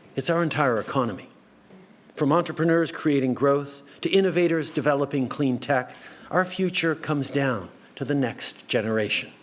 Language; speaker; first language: English; native; English